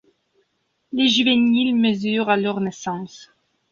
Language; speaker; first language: French; non-native, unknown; Belarusian